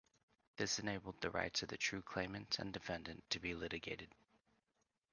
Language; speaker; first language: English; native; English